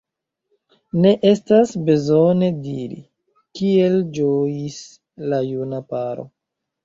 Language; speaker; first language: Esperanto; non-native, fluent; Chinese